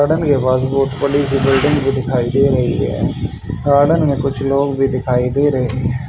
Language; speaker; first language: Hindi; native; Hindi